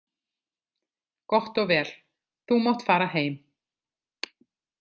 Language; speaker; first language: Icelandic; native; Icelandic